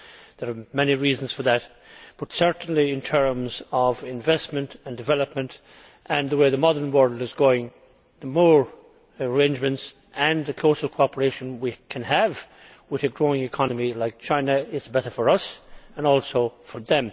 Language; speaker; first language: English; native; English